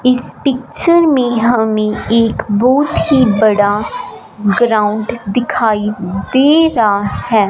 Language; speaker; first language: Hindi; non-native, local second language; Punjabi